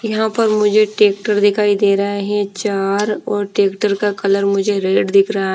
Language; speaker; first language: Hindi; non-native, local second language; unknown